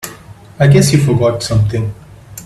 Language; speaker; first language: English; non-native, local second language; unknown